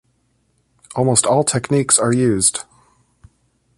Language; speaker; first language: English; native; English